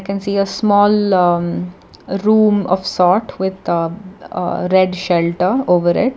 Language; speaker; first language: English; non-native, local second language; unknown